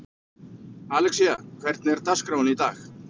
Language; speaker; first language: Icelandic; native; Icelandic